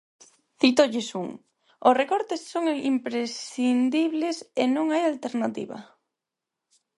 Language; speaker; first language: Galician; non-native, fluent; Spanish